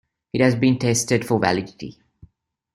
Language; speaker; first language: English; non-native, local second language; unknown